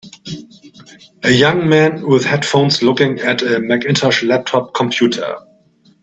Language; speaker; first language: English; native; English